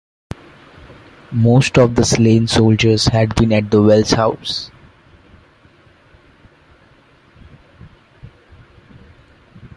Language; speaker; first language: English; non-native, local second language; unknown